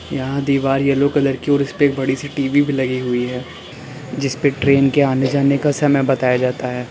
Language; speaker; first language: Hindi; native; Hindi